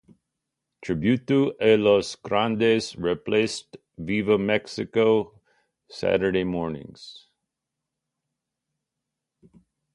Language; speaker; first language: English; native; English